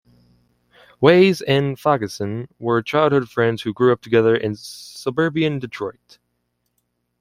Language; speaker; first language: English; native; English